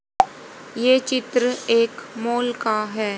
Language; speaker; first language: Hindi; native; Hindi